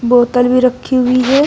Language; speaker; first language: Hindi; native; Hindi